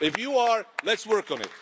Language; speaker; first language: English; non-native, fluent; Czech